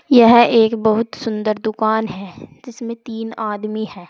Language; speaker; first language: Hindi; native; Hindi